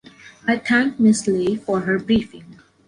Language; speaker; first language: English; non-native, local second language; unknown